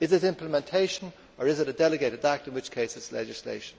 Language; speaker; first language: English; native; English